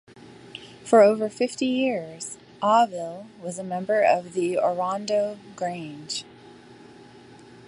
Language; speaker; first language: English; native; English